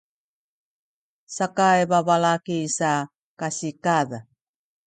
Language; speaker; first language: Sakizaya; native; Sakizaya